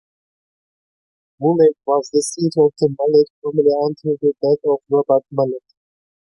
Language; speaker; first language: English; native; English